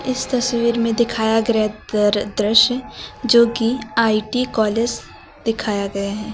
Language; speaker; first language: Hindi; native; Hindi